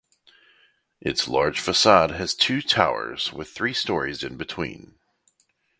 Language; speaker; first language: English; native; English